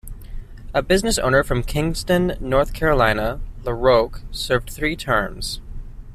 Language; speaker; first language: English; native; English